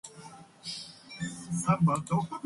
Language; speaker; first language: English; non-native, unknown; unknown